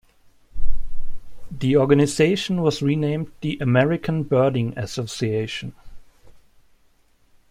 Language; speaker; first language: English; non-native, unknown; German